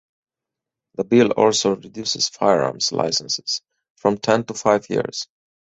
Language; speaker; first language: English; native; English